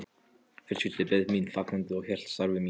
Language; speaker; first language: Icelandic; non-native, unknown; Polish